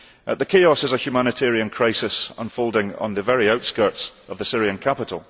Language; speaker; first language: English; early bilingual, heritage; English